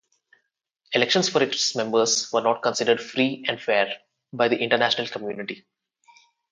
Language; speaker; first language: English; non-native, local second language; Telugu